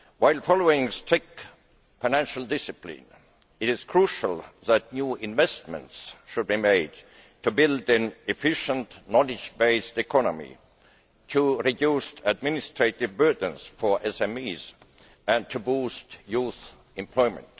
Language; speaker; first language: English; non-native, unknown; Estonian